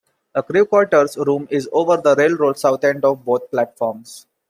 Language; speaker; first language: English; non-native, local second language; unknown